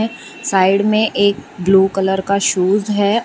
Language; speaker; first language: Hindi; non-native, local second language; Gujarati